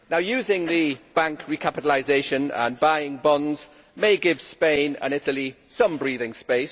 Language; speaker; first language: English; native; English